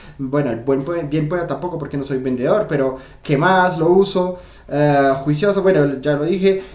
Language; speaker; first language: Spanish; non-native, fluent; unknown